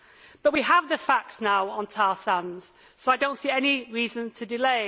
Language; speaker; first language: English; native; English